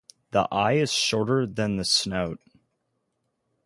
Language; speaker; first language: English; native; English